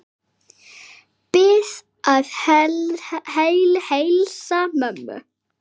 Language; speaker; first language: Icelandic; native; Icelandic